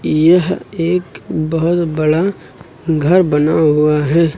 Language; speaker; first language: Hindi; native; Hindi